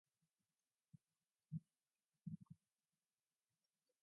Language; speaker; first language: English; non-native, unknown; Mongolian